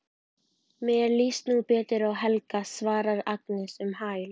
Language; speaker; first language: Icelandic; native; Icelandic